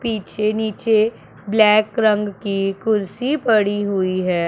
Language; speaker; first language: Hindi; non-native, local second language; Punjabi